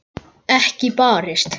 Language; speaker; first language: Icelandic; native; Icelandic